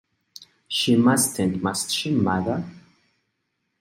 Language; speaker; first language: English; non-native, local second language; Ganda